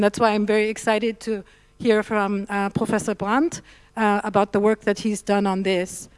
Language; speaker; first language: English; non-native, local second language; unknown